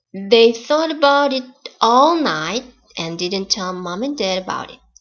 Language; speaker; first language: English; non-native, fluent; Korean